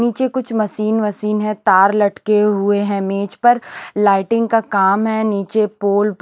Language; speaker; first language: Hindi; non-native, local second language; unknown